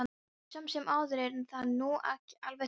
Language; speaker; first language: Icelandic; non-native, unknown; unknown